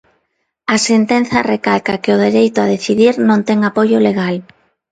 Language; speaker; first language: Galician; non-native, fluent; Spanish